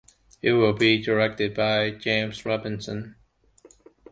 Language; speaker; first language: English; non-native, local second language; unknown